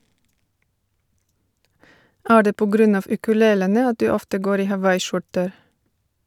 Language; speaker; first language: Norwegian; non-native, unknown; Bulgarian